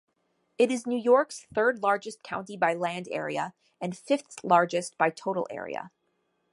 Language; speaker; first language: English; native; English